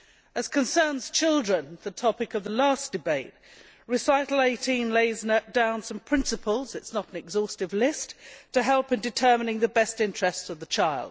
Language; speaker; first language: English; native; English